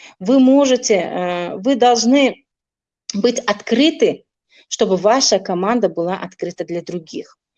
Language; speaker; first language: Russian; non-native, local second language; Tajik